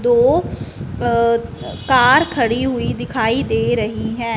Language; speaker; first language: Hindi; non-native, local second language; Punjabi